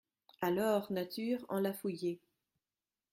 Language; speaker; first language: French; non-native, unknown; German